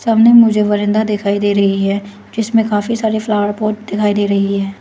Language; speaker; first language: Hindi; non-native, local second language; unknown